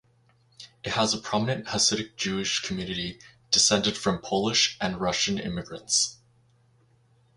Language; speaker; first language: English; native; English